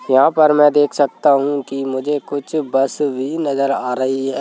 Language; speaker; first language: Hindi; native; Hindi